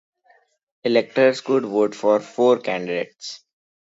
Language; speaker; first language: English; non-native, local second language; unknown